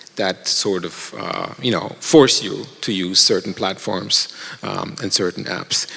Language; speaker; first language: English; non-native, fluent; German